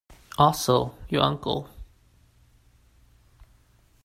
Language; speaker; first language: English; non-native, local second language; Cantonese